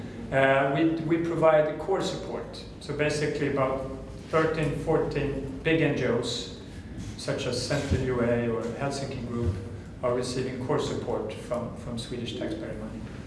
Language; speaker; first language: English; non-native, fluent; Swedish